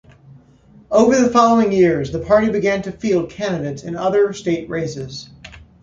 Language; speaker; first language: English; native; English